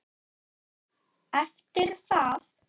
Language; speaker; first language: Icelandic; native; Icelandic